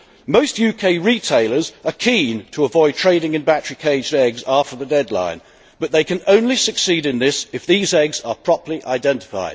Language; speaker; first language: English; native; English